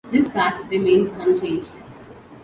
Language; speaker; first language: English; non-native, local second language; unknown